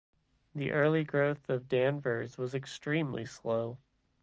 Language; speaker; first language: English; native; English